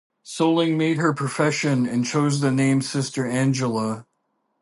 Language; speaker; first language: English; native; English